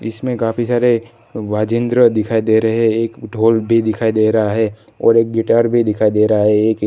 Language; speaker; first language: Hindi; non-native, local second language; Gujarati